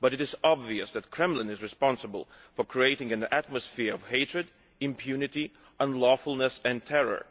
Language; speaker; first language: English; non-native, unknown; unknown